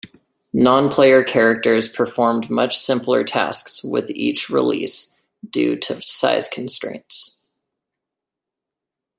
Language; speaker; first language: English; native; English